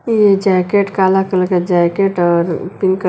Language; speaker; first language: Hindi; native; Hindi